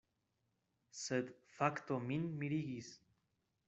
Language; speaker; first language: Esperanto; non-native, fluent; Spanish